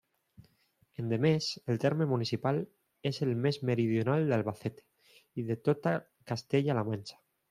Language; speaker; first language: Catalan; non-native, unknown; Spanish